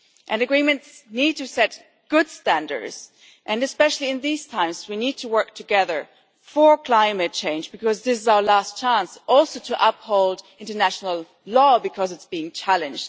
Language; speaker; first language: English; non-native, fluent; German